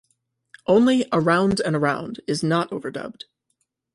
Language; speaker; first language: English; native; English